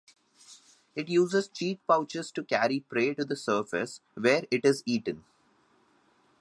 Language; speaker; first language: English; non-native, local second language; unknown